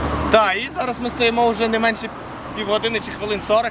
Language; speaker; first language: Ukrainian; native; Ukrainian